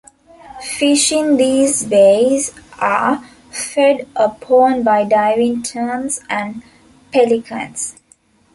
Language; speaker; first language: English; non-native, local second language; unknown